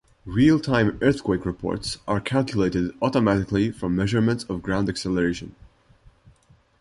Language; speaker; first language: English; non-native, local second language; Maltese